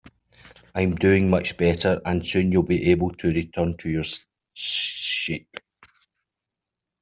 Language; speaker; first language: English; native; English